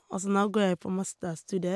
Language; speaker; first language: Norwegian; non-native, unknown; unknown